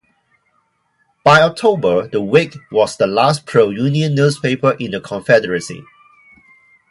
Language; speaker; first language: English; non-native, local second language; Cantonese